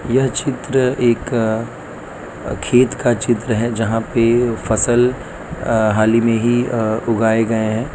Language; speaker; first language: Hindi; non-native, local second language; Gujarati